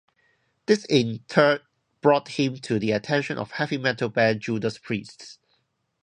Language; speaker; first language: English; non-native, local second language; Cantonese